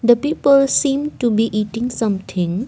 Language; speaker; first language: English; non-native, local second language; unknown